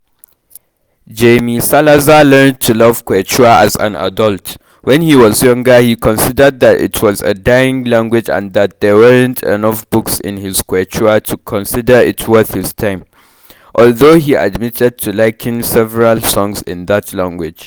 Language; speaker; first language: English; non-native, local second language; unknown